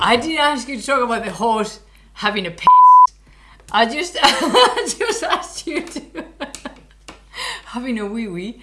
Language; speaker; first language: English; non-native, fluent; Spanish